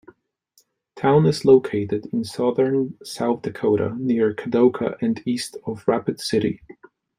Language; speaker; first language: English; non-native, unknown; Polish